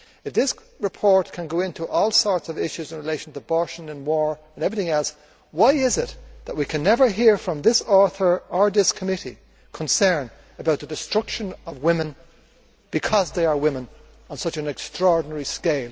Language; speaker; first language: English; native; English